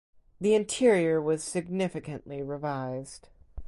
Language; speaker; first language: English; native; English